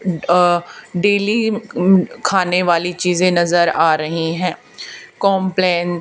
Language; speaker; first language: Hindi; native; Hindi